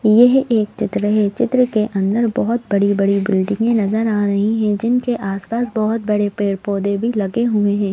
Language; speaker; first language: Hindi; native; Hindi